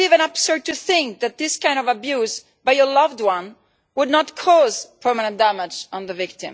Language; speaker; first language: English; non-native, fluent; Italian